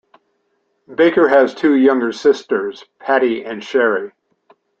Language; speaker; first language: English; native; English